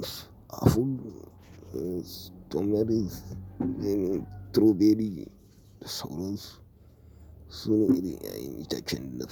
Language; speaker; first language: Hausa; native; Hausa